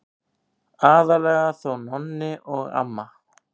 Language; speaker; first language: Icelandic; native; Icelandic